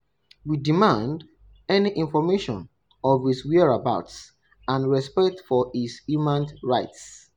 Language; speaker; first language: English; non-native, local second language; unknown